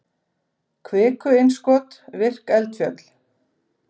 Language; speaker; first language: Icelandic; native; Icelandic